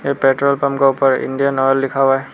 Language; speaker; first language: Hindi; non-native, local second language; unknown